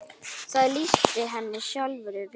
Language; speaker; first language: Icelandic; native; Icelandic